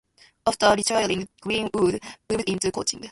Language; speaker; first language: English; non-native, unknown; Japanese